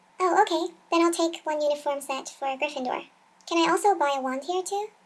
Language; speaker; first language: English; non-native, learner; Korean